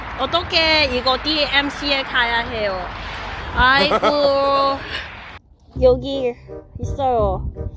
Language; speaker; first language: Korean; non-native, learner; English